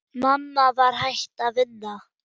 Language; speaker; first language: Icelandic; non-native, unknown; German